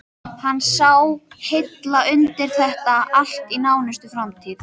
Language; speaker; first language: Icelandic; native; Icelandic